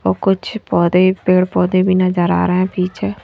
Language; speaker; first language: Hindi; native; Hindi